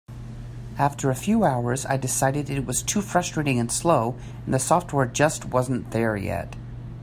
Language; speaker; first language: English; native; English